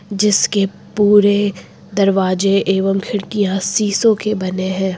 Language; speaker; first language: Hindi; native; Hindi